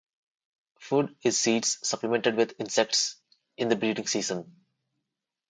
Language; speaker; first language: English; non-native, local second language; Telugu